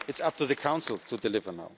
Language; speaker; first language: English; non-native, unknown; German